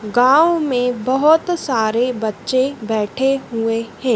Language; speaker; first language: Hindi; native; Hindi